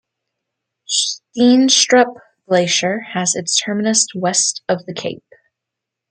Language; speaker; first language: English; native; English